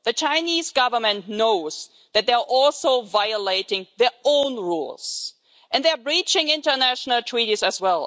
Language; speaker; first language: English; non-native, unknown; German